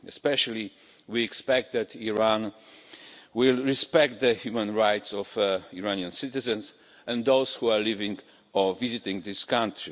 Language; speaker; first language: English; non-native, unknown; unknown